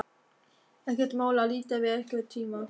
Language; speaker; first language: Icelandic; non-native, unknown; German